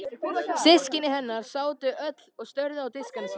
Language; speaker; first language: Icelandic; native; Icelandic